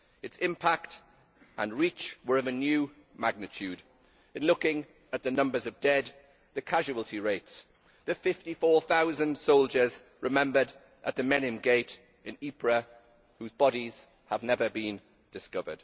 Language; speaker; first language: English; native; English